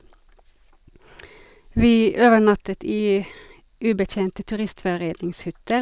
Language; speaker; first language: Norwegian; non-native, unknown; Finnish